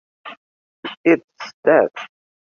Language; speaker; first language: English; native; English